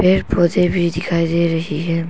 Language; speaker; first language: Hindi; non-native, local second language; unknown